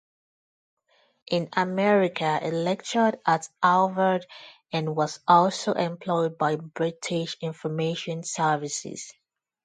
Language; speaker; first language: English; non-native, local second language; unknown